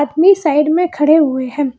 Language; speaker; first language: Hindi; non-native, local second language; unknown